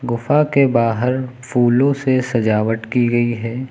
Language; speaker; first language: Hindi; native; Hindi